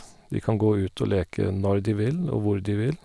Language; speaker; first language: Norwegian; non-native, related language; Faroese